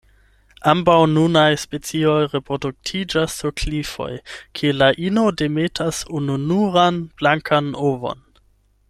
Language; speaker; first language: Esperanto; non-native, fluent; German